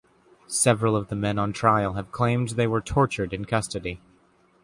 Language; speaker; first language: English; native; English